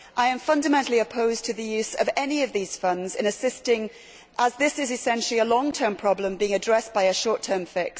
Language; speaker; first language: English; native; English